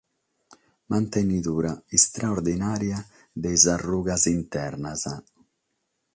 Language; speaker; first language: Sardinian; non-native, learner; Catalan